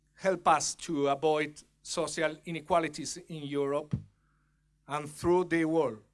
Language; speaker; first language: English; non-native, fluent; Spanish